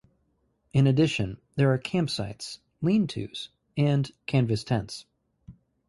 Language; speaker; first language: English; native; English